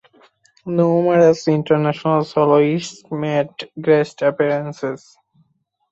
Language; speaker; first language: English; non-native, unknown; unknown